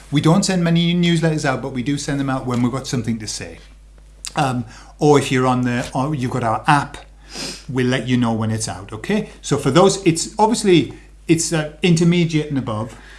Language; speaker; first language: English; native; English